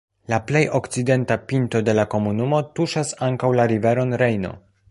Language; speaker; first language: Esperanto; non-native, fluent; Polish